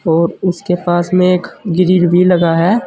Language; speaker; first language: Hindi; native; Hindi